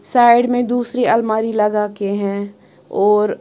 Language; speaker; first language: Hindi; non-native, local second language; Punjabi